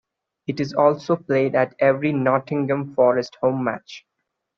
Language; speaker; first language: English; non-native, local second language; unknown